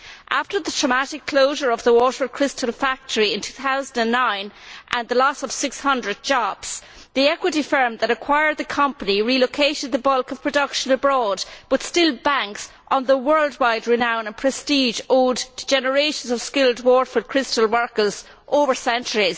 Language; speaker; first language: English; native; English